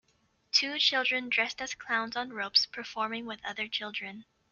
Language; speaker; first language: English; native; English